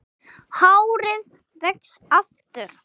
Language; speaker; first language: Icelandic; non-native, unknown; English